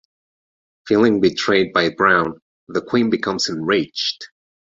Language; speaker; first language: English; non-native, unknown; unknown